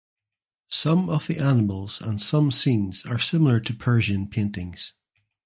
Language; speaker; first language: English; native; English